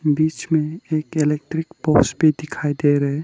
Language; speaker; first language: Hindi; non-native, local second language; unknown